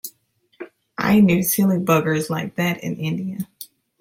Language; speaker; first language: English; native; English